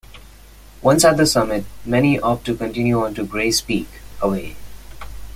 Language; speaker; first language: English; non-native, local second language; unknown